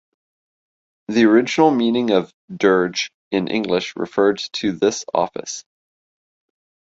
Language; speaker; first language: English; native; English